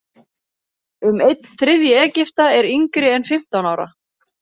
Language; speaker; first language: Icelandic; native; Icelandic